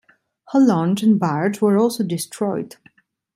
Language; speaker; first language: English; non-native, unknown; Italian